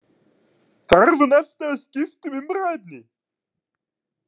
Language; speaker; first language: Icelandic; native; Icelandic